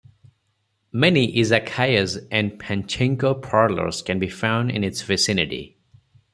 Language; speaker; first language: English; non-native, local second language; Odia